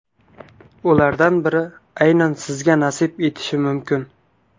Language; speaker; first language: Uzbek; native; Uzbek